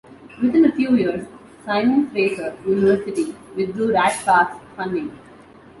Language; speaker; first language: English; non-native, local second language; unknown